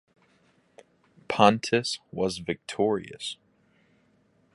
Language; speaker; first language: English; native; English